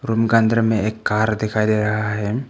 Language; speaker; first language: Hindi; non-native, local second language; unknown